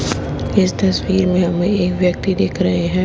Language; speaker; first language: Hindi; native; Hindi